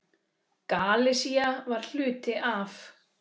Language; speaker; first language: Icelandic; native; Icelandic